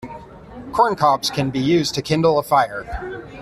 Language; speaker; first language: English; native; English